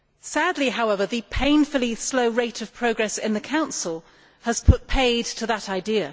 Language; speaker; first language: English; native; English